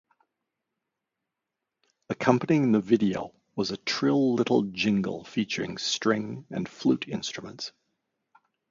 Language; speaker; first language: English; native; English